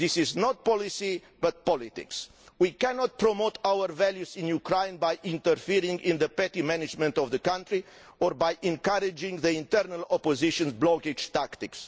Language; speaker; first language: English; non-native, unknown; Romanian